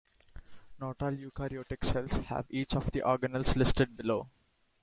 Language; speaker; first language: English; non-native, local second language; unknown